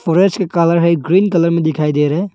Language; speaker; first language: Hindi; non-native, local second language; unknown